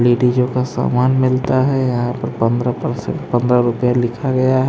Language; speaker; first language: Hindi; native; Hindi